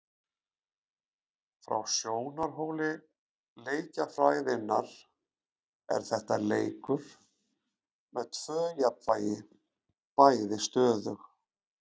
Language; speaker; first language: Icelandic; native; Icelandic